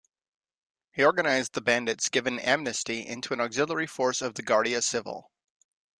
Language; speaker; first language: English; native; English